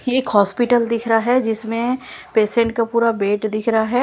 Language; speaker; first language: Hindi; non-native, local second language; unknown